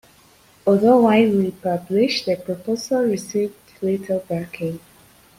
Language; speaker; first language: English; native; English